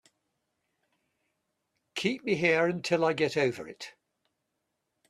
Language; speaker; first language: English; native; English